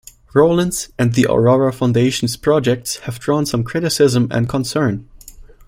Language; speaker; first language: English; non-native, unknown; German